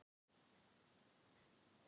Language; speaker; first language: Icelandic; non-native, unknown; Thai